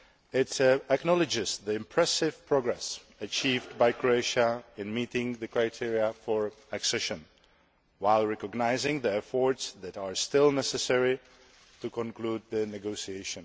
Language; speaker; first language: English; non-native, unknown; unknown